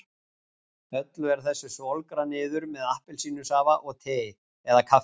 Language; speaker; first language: Icelandic; native; Icelandic